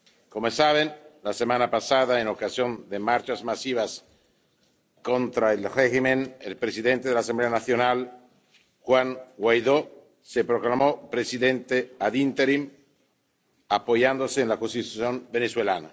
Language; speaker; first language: Spanish; non-native, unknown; Italian